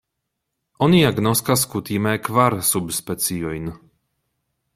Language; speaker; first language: Esperanto; non-native, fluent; Polish